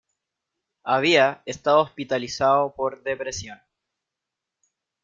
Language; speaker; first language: Spanish; native; Spanish